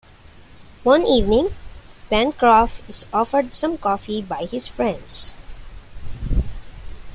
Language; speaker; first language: English; non-native, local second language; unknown